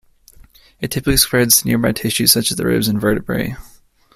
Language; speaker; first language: English; native; English